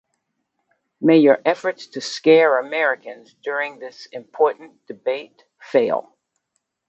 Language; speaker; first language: English; native; English